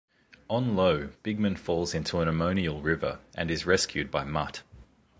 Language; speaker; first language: English; native; English